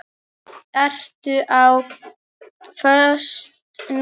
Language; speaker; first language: Icelandic; native; Icelandic